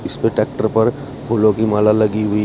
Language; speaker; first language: Hindi; native; Hindi